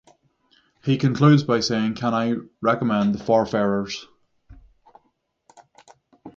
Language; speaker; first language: English; native; English